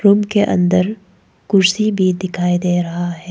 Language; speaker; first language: Hindi; non-native, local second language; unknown